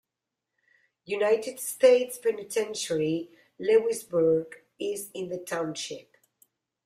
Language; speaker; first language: English; non-native, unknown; Spanish